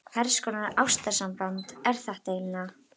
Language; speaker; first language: Icelandic; native; Icelandic